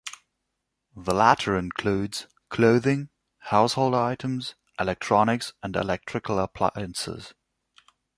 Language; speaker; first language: English; non-native, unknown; German